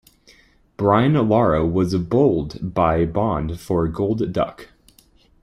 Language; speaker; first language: English; native; English